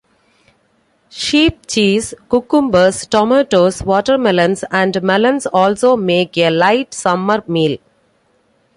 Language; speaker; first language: English; non-native, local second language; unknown